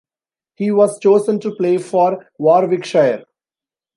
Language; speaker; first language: English; non-native, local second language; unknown